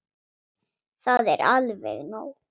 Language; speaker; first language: Icelandic; non-native, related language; Swedish